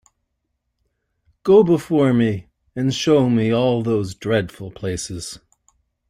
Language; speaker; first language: English; native; English